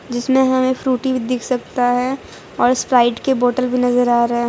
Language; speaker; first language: Hindi; non-native, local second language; Gujarati